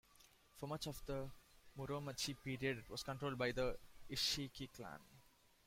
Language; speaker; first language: English; non-native, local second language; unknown